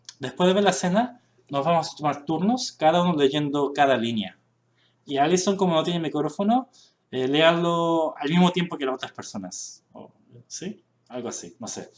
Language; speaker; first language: Spanish; early bilingual, other home language; Korean